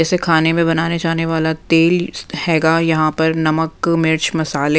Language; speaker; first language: Hindi; non-native, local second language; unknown